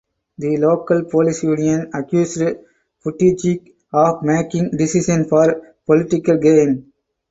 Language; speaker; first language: English; non-native, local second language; Tamil